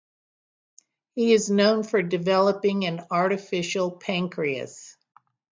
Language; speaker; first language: English; native; English